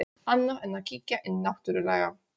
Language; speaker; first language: Icelandic; non-native, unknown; Polish